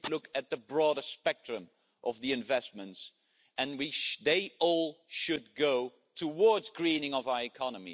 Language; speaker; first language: English; non-native, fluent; Dutch